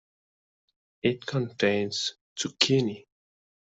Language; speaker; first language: English; non-native, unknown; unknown